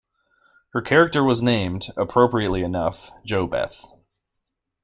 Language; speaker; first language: English; native; English